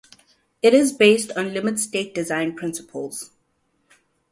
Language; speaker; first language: English; non-native, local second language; Zulu